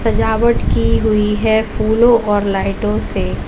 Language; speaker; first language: Hindi; native; Hindi